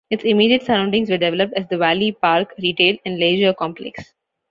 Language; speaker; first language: English; non-native, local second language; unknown